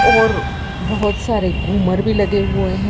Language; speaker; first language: Hindi; native; Hindi